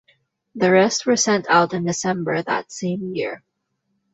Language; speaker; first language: English; non-native, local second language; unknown